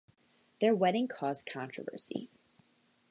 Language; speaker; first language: English; native; English